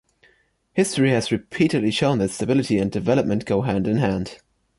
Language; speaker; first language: English; non-native, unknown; German